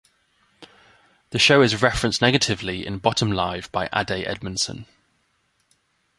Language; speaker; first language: English; native; English